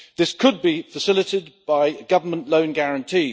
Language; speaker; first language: English; native; English